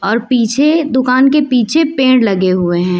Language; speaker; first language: Hindi; native; Hindi